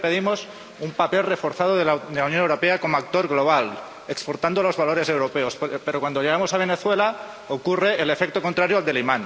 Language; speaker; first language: Spanish; non-native, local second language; Catalan